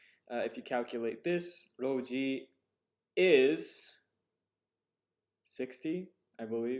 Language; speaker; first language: English; native; English